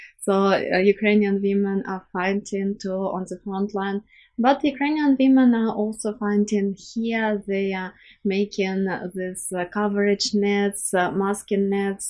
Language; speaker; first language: English; non-native, fluent; Ukrainian